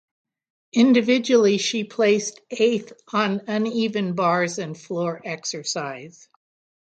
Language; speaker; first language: English; native; English